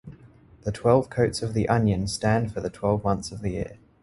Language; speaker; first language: English; native; English